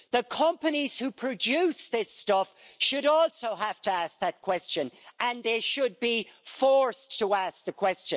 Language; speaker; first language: English; native; English